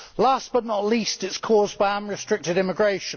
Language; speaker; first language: English; native; English